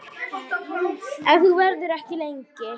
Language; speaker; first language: Icelandic; native; Icelandic